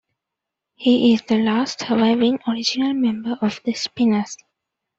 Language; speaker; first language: English; non-native, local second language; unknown